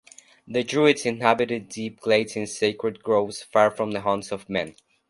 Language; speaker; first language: English; non-native, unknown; Spanish